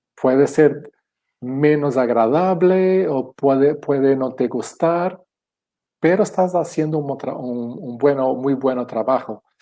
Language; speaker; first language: Spanish; non-native, related language; Portuguese